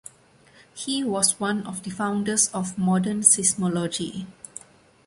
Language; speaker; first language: English; non-native, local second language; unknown